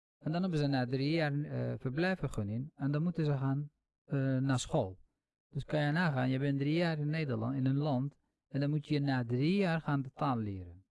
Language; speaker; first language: Dutch; non-native, fluent; Central Kurdish